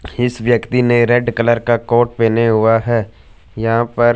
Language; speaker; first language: Hindi; non-native, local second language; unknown